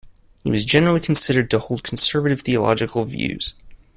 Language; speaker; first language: English; native; English